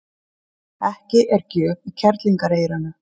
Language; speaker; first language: Icelandic; native; Icelandic